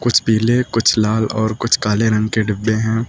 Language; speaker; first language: Hindi; native; Hindi